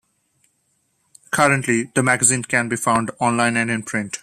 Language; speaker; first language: English; non-native, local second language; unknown